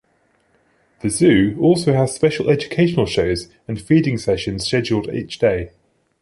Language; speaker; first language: English; native; English